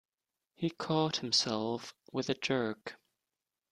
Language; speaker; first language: English; non-native, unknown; German